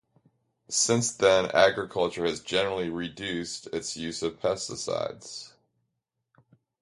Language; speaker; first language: English; native; English